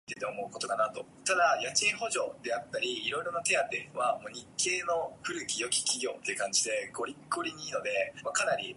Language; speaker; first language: English; non-native, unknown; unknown